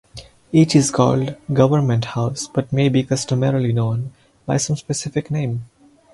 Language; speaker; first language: English; non-native, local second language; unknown